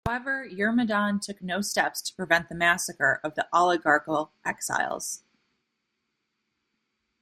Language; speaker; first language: English; native; English